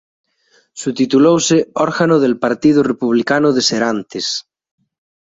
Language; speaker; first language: Galician; native; Galician